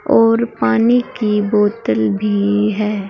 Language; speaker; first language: Hindi; native; Hindi